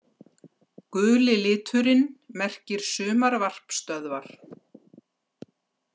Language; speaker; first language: Icelandic; native; Icelandic